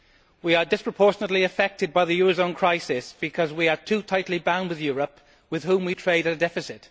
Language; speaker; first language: English; native; English